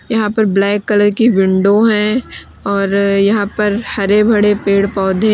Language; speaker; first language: Hindi; native; Hindi